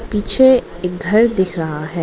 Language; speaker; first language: Hindi; non-native, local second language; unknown